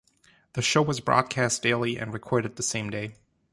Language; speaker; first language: English; non-native, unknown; German